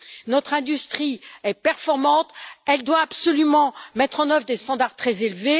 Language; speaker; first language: French; native; French